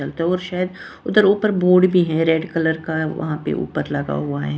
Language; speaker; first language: Hindi; non-native, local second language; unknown